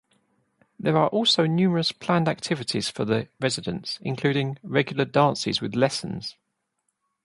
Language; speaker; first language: English; native; English